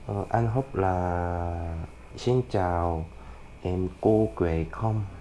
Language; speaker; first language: Vietnamese; non-native, learner; Korean